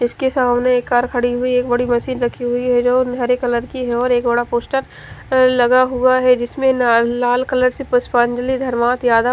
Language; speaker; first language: Hindi; native; Hindi